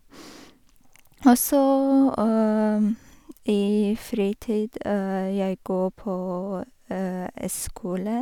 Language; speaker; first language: Norwegian; non-native, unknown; Persian